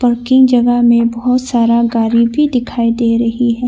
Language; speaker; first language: Hindi; non-native, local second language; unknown